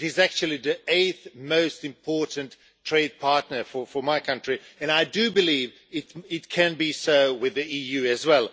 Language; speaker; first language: English; non-native, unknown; Swedish